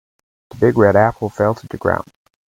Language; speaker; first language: English; native; English